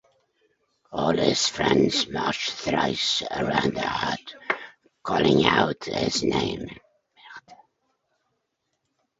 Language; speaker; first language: English; native; English